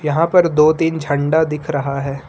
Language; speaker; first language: Hindi; native; Hindi